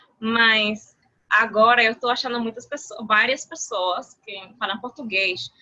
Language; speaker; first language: Portuguese; non-native, related language; Spanish